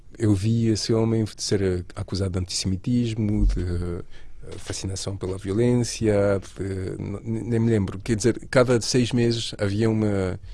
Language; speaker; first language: Portuguese; non-native, related language; Spanish